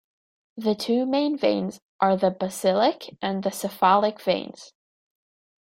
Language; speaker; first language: English; native; English